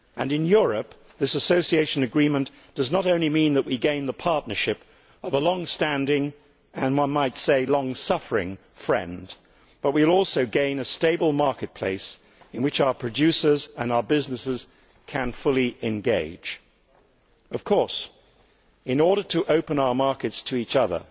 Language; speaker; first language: English; native; English